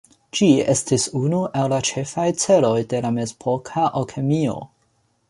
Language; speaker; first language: Esperanto; non-native, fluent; Chinese